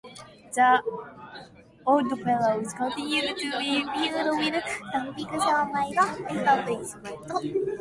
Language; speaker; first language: English; non-native, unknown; Japanese